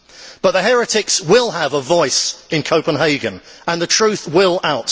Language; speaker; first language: English; native; English